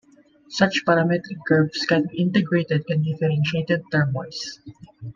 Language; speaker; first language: English; non-native, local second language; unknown